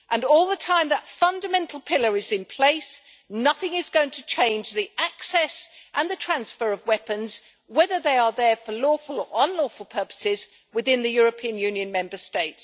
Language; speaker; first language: English; native; English